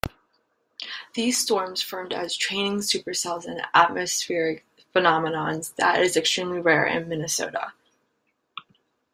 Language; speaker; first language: English; native; English